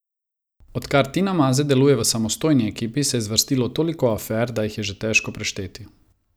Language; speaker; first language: Slovenian; non-native, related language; Croatian